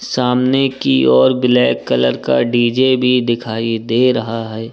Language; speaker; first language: Hindi; native; Hindi